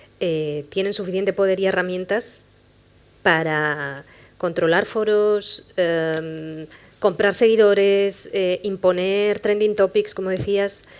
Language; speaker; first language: Spanish; native; Spanish